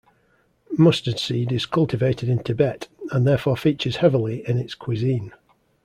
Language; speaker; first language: English; native; English